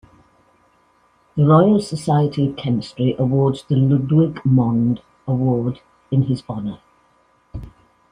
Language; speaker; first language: English; native; English